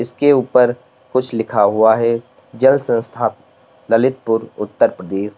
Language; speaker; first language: Hindi; native; Hindi